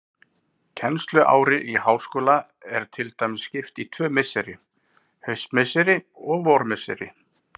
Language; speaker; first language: Icelandic; native; Icelandic